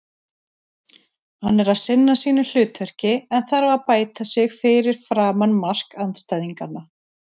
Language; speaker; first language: Icelandic; native; Icelandic